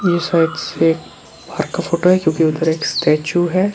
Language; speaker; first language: Hindi; early bilingual, other home language; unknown